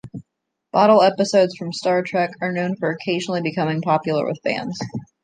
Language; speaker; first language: English; native; English